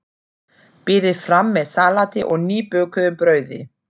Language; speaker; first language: Icelandic; non-native, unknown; German